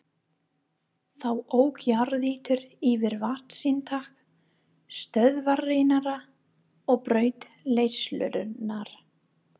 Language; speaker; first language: Icelandic; non-native, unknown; English